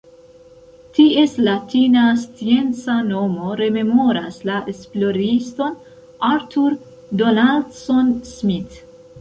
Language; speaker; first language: Esperanto; non-native, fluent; Central Kurdish